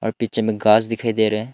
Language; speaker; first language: Hindi; non-native, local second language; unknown